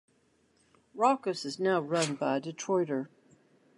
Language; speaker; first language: English; native; English